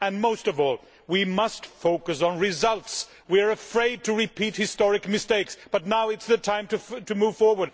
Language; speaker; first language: English; non-native, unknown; Swedish